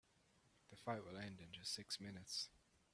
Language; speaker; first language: English; native; English